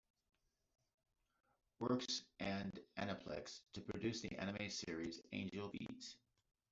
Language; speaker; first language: English; native; English